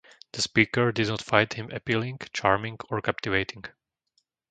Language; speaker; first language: English; non-native, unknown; Slovak